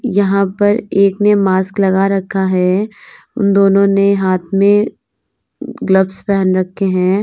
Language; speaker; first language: Hindi; native; Hindi